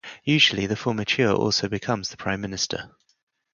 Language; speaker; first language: English; native; English